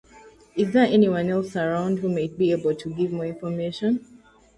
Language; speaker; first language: English; native; English